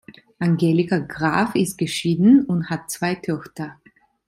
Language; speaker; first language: German; non-native, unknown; Italian